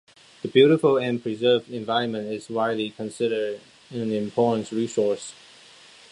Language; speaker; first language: English; non-native, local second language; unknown